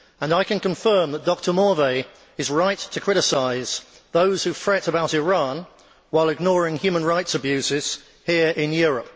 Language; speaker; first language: English; native; English